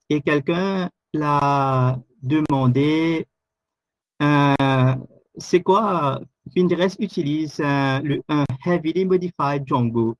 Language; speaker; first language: French; non-native, local second language; Morisyen